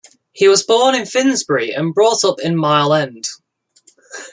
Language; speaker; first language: English; native; English